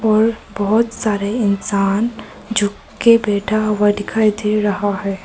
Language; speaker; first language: Hindi; early bilingual, other home language; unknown